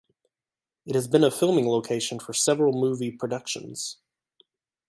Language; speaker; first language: English; native; English